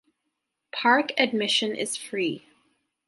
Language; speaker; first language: English; native; English